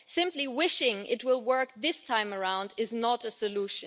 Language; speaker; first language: English; non-native, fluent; German